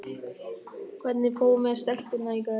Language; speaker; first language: Icelandic; non-native, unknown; German